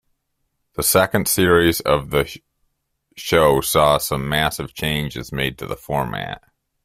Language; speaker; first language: English; native; English